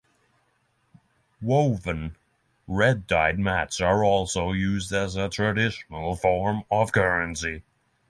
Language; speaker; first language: English; non-native, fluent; Norwegian